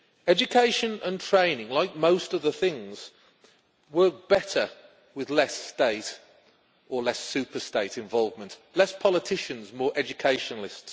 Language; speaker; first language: English; native; English